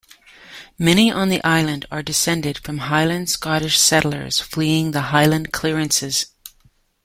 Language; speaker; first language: English; native; English